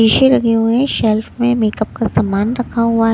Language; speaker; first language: Hindi; non-native, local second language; Punjabi